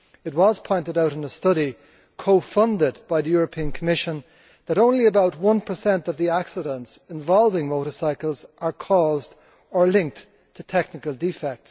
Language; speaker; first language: English; native; English